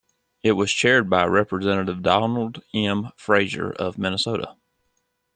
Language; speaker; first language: English; native; English